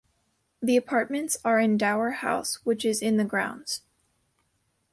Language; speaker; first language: English; native; English